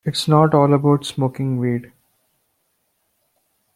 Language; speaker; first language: English; non-native, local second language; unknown